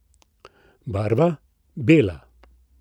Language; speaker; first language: Slovenian; native; Slovenian